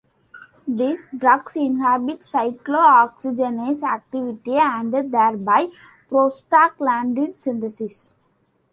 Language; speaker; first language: English; non-native, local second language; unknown